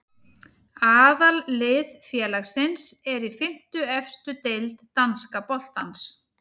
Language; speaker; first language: Icelandic; native; Icelandic